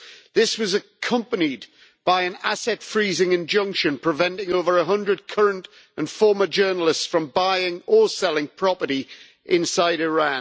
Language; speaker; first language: English; native; English